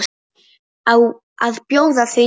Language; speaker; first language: Icelandic; non-native, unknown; Polish